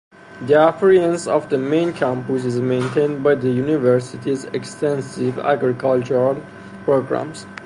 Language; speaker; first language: English; non-native, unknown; Persian